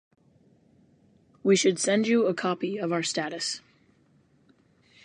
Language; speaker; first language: English; native; English